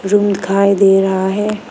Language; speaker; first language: Hindi; non-native, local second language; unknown